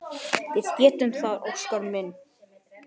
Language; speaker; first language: Icelandic; native; Icelandic